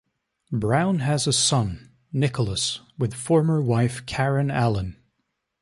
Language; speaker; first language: English; native; English